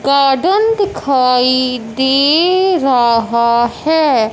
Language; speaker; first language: Hindi; non-native, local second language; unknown